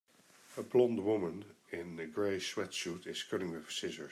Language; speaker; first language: English; native; English